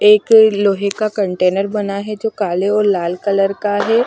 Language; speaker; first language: Hindi; non-native, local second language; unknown